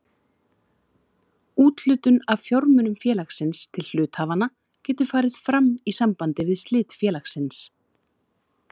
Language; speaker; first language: Icelandic; native; Icelandic